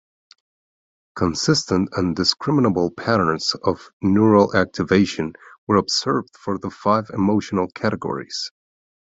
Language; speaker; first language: English; non-native, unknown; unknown